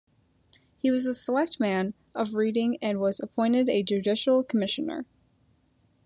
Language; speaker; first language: English; native; English